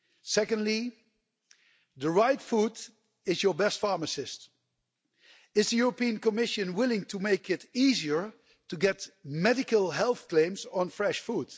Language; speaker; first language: English; non-native, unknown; Dutch